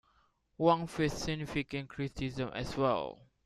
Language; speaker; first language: English; non-native, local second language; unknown